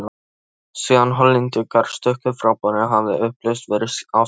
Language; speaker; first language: Icelandic; non-native, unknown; Polish